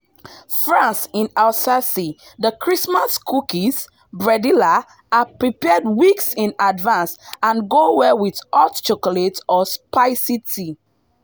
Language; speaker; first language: English; non-native, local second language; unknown